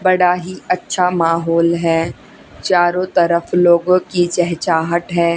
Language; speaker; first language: Hindi; native; Hindi